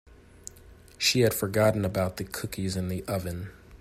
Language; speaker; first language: English; native; English